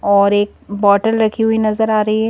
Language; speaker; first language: Hindi; native; Hindi